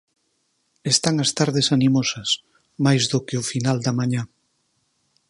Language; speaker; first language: Galician; native; Galician